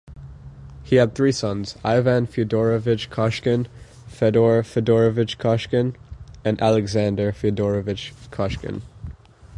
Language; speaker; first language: English; native; English